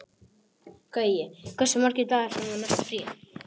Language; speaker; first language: Icelandic; non-native, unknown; Polish